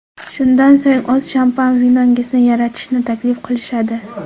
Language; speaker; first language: Uzbek; non-native, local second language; Kara-Kalpak